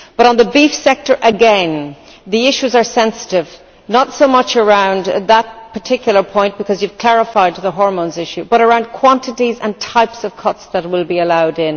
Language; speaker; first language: English; native; English